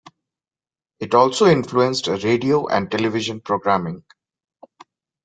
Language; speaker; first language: English; non-native, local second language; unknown